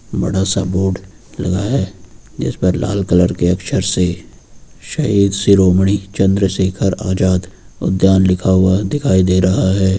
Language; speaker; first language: Hindi; native; Hindi